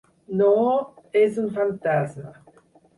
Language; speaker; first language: Catalan; non-native, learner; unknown